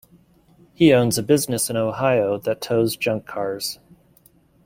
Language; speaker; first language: English; native; English